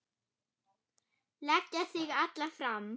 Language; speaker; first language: Icelandic; non-native, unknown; German